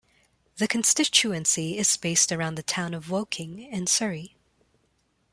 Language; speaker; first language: English; non-native, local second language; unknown